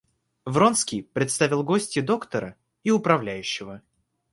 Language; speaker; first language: Russian; native; Russian